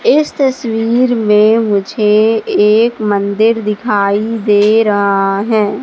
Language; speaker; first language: Hindi; native; Hindi